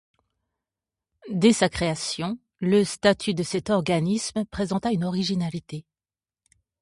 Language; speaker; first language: French; native; French